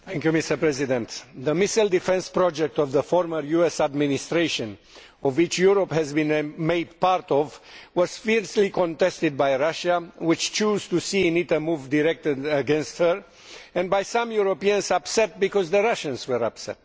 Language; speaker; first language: English; non-native, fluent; Romanian